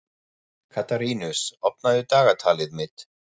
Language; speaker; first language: Icelandic; non-native, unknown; German